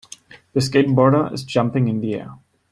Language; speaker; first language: English; non-native, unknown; German